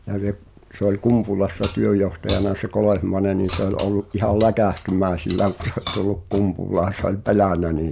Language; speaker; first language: Finnish; native; Finnish